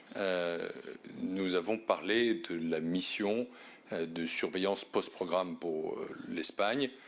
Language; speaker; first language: French; native; French